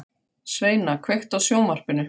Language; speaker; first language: Icelandic; non-native, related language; Faroese